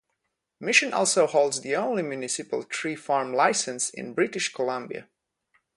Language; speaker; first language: English; non-native, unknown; Polish